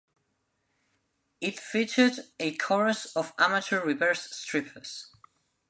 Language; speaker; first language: English; non-native, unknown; Spanish